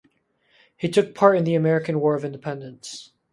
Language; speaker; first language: English; native; English